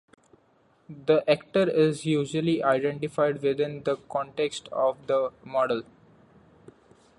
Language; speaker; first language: English; non-native, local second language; Marathi